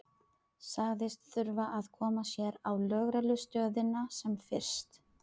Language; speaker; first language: Icelandic; non-native, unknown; Filipino